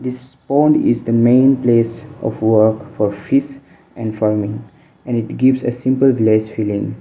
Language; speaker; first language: English; non-native, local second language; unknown